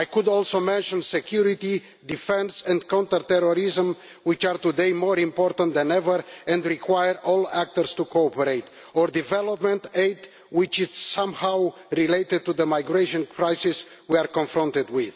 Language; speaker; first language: English; non-native, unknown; Romanian